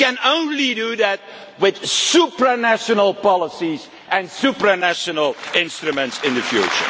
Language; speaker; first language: English; non-native, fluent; Dutch